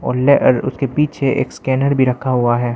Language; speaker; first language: Hindi; non-native, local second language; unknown